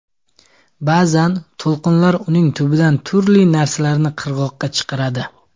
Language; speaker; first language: Uzbek; native; Uzbek